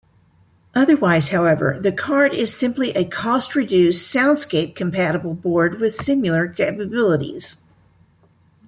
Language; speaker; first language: English; native; English